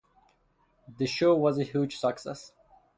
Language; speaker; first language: English; non-native, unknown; Persian